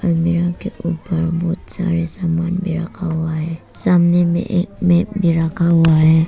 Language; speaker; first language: Hindi; non-native, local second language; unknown